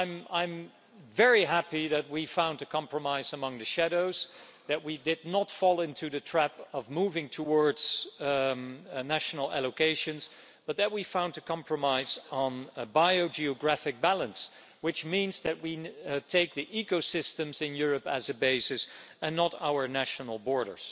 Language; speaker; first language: English; non-native, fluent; Dutch